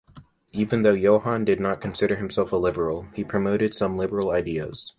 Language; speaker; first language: English; native; English